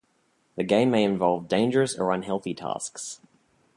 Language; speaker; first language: English; native; English